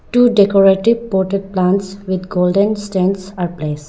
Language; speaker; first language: English; non-native, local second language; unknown